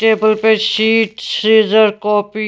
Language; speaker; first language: Hindi; non-native, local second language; Punjabi